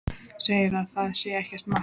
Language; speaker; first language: Icelandic; native; Icelandic